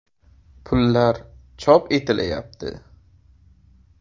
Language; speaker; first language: Uzbek; native; Uzbek